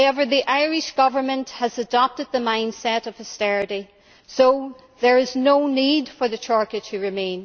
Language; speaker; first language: English; native; English